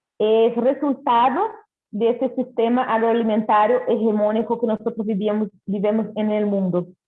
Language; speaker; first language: Spanish; non-native, related language; Portuguese